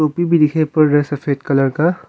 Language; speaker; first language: Hindi; non-native, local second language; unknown